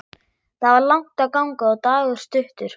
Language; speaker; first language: Icelandic; non-native, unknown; German